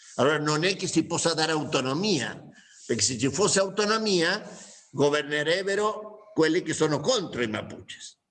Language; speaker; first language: Italian; non-native, fluent; Spanish